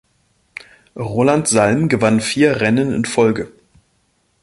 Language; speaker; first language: German; native; German